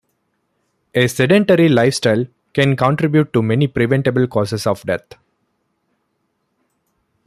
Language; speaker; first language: English; non-native, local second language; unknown